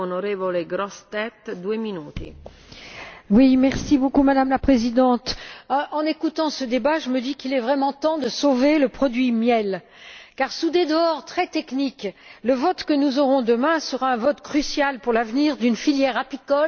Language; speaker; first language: French; native; French